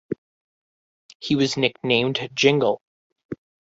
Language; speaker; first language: English; native; English